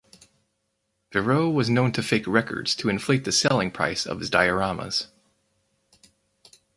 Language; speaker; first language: English; native; English